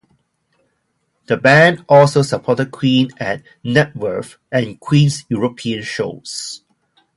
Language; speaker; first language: English; non-native, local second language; Cantonese